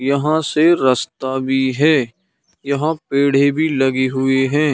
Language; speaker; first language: Hindi; native; Hindi